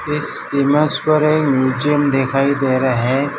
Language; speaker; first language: Hindi; non-native, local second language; Gujarati